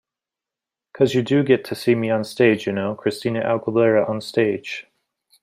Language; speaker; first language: English; native; English